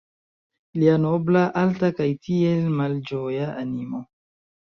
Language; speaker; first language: Esperanto; non-native, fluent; Chinese